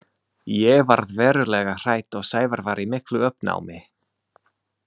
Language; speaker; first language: Icelandic; non-native, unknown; English